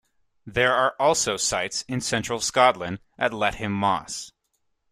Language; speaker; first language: English; native; English